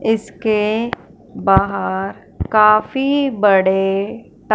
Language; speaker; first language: Hindi; non-native, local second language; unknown